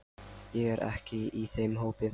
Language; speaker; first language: Icelandic; non-native, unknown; Lithuanian